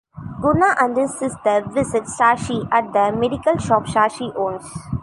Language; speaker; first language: English; non-native, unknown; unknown